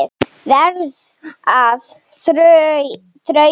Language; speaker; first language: Icelandic; non-native, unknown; Slovenian